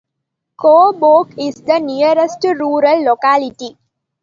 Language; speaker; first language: English; non-native, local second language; Tamil